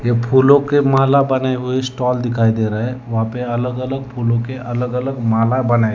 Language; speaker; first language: Hindi; non-native, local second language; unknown